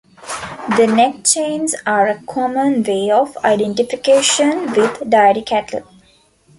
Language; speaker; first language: English; non-native, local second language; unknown